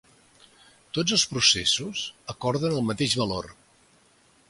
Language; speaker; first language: Catalan; native; Catalan